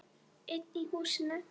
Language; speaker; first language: Icelandic; non-native, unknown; Polish